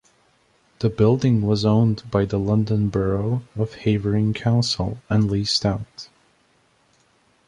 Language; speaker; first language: English; native; English